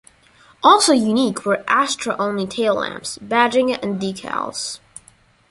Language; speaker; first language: English; non-native, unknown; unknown